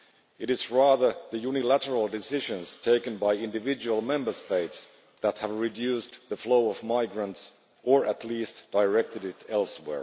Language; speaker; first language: English; non-native, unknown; Finnish